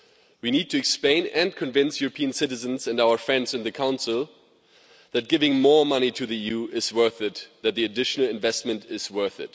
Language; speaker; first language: English; non-native, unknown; German